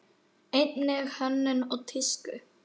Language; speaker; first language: Icelandic; native; Icelandic